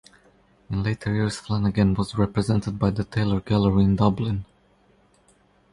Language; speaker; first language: English; non-native, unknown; Croatian